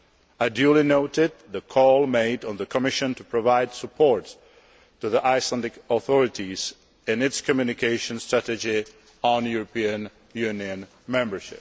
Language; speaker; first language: English; non-native, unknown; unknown